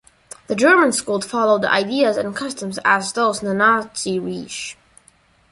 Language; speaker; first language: English; non-native, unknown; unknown